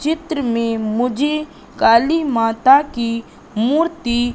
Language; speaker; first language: Hindi; native; Hindi